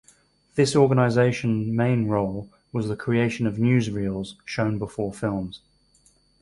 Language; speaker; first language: English; native; English